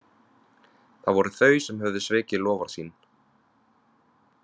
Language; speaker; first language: Icelandic; non-native, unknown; Vietnamese